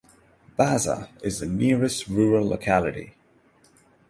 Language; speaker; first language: English; non-native, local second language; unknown